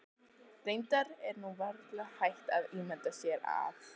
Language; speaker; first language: Icelandic; native; Icelandic